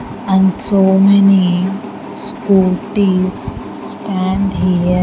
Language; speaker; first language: English; non-native, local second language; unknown